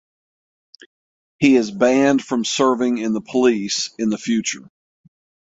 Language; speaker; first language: English; native; English